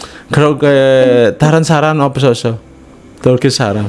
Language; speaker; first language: Korean; non-native, fluent; Indonesian